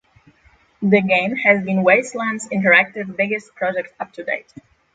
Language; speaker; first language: English; non-native, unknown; Polish